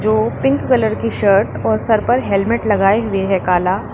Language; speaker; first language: Hindi; native; Hindi